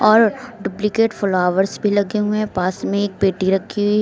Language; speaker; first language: Hindi; native; Hindi